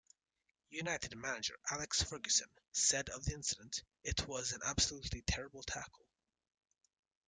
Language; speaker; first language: English; native; English